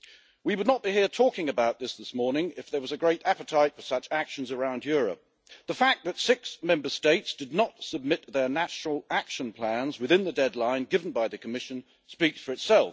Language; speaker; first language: English; native; English